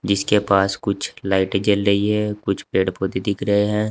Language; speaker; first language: Hindi; native; Hindi